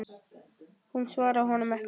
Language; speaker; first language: Icelandic; native; Icelandic